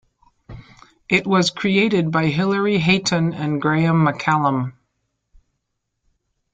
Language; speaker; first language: English; native; English